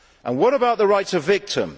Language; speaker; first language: English; native; English